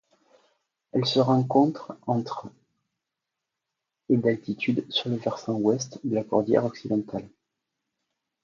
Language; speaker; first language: French; native; French